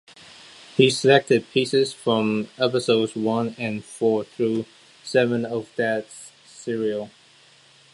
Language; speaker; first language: English; non-native, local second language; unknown